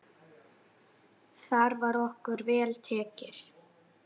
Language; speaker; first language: Icelandic; native; Icelandic